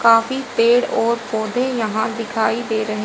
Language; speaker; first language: Hindi; native; Hindi